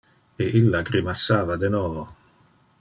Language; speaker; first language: Interlingua; non-native, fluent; Dutch